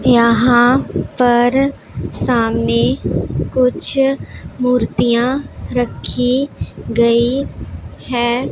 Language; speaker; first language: Hindi; non-native, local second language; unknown